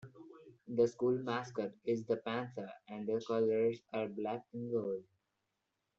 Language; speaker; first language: English; non-native, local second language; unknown